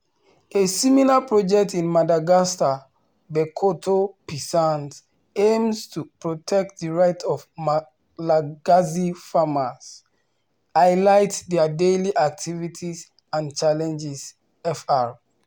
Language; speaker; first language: English; non-native, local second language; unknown